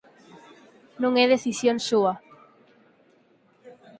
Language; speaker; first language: Galician; native; Galician